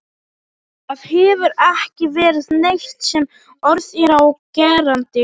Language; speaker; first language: Icelandic; non-native, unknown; Polish